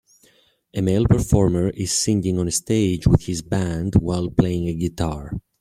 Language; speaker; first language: English; native; English